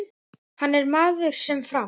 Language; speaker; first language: Icelandic; native; Icelandic